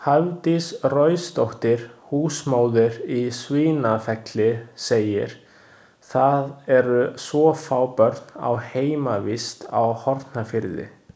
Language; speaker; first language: Icelandic; non-native, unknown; Chinese